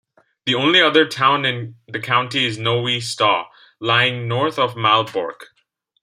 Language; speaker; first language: English; non-native, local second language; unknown